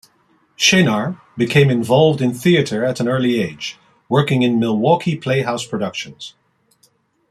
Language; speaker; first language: English; non-native, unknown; Dutch